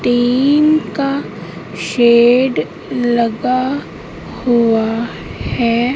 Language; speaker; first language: Hindi; native; Hindi